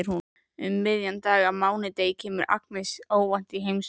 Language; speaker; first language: Icelandic; native; Icelandic